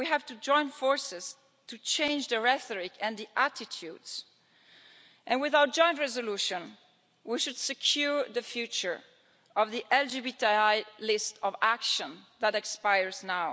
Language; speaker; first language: English; non-native, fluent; Italian